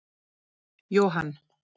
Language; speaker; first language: Icelandic; native; Icelandic